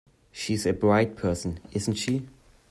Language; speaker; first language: English; non-native, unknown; German